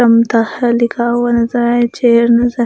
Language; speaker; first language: Hindi; non-native, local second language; Punjabi